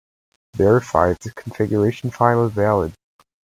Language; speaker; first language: English; native; English